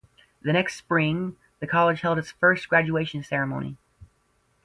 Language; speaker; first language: English; native; English